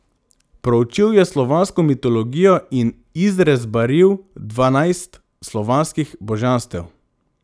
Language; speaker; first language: Slovenian; non-native, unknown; Macedonian